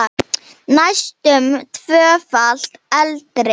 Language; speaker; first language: Icelandic; non-native, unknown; Slovenian